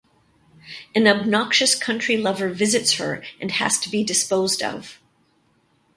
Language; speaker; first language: English; native; English